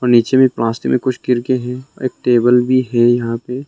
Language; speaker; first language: Hindi; non-native, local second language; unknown